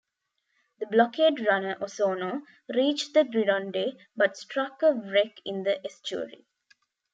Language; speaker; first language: English; non-native, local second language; Tamil